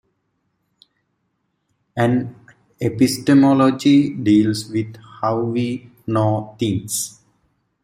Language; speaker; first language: English; native; English